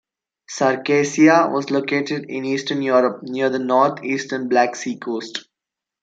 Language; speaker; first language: English; non-native, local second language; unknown